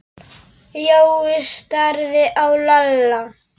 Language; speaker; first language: Icelandic; non-native, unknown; Polish